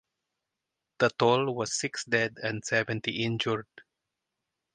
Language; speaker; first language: English; non-native, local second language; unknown